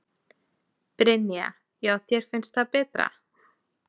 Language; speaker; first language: Icelandic; native; Icelandic